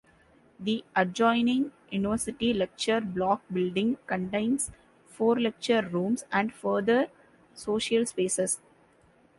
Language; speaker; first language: English; non-native, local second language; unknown